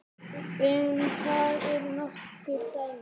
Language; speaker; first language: Icelandic; native; Icelandic